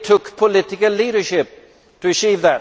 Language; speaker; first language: English; non-native, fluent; Swedish